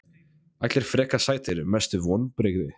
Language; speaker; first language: Icelandic; non-native, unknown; Polish